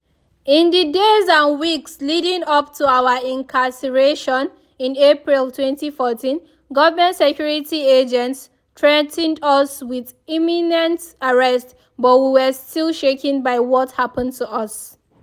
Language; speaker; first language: English; non-native, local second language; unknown